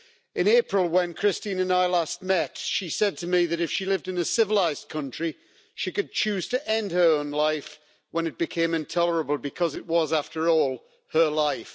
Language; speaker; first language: English; native; English